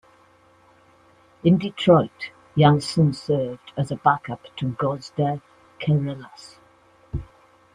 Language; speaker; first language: English; native; English